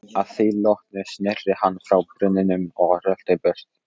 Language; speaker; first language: Icelandic; non-native, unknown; Polish